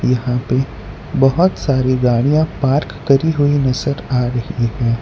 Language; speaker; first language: Hindi; non-native, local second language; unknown